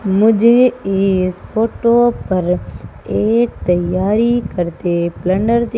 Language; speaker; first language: Hindi; native; Hindi